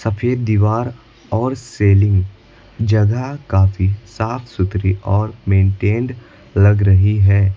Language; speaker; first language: Hindi; native; Hindi